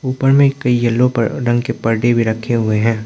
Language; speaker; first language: Hindi; non-native, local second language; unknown